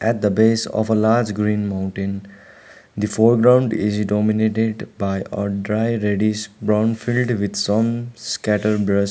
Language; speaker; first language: English; non-native, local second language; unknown